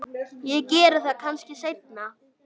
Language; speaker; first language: Icelandic; native; Icelandic